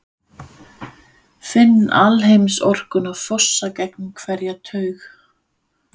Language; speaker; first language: Icelandic; non-native, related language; Danish